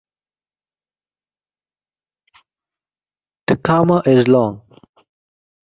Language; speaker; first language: English; native; English